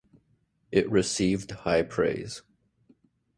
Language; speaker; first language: English; native; English